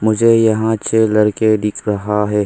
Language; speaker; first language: Hindi; non-native, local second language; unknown